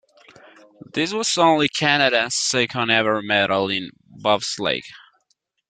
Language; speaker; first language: English; non-native, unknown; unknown